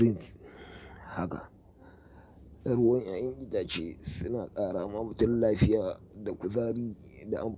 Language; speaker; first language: Hausa; native; Hausa